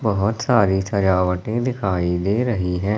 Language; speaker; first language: Hindi; native; Hindi